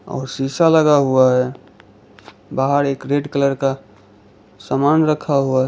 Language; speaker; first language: Hindi; non-native, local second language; Gujarati